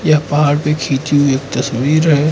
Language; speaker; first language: Hindi; non-native, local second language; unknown